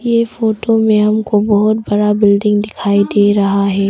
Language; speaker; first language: Hindi; early bilingual, other home language; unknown